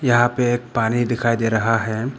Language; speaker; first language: Hindi; non-native, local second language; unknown